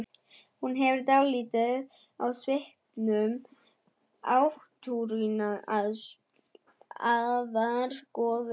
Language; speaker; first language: Icelandic; non-native, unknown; German